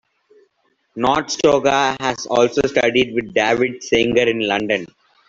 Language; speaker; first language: English; non-native, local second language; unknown